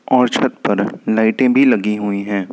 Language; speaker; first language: Hindi; native; Hindi